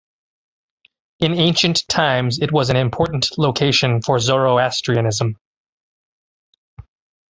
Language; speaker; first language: English; native; English